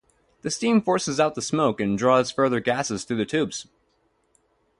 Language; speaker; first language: English; native; English